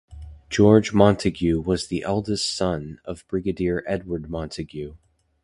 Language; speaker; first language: English; native; English